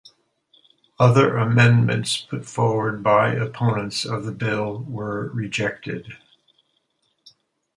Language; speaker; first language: English; native; English